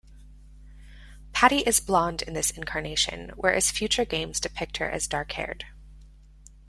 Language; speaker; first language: English; native; English